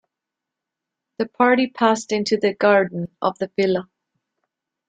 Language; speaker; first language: English; non-native, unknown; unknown